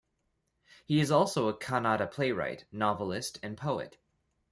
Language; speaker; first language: English; native; English